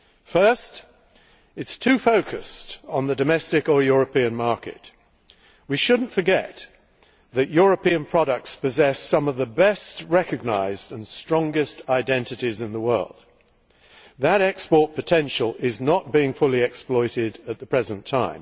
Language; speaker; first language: English; native; English